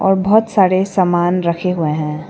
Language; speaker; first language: Hindi; non-native, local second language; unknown